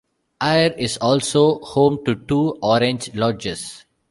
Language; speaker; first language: English; non-native, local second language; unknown